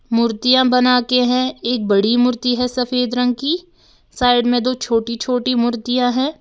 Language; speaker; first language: Hindi; native; Hindi